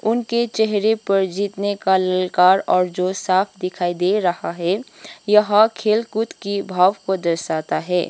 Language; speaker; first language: Hindi; non-native, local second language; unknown